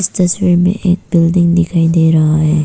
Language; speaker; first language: Hindi; non-native, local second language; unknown